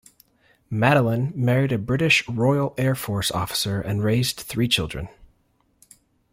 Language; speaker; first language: English; native; English